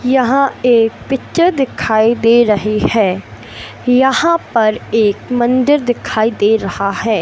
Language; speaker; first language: Hindi; native; Hindi